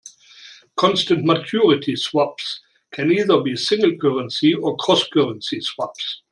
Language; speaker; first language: English; non-native, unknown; German